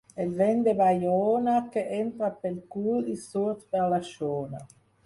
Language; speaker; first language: Catalan; non-native, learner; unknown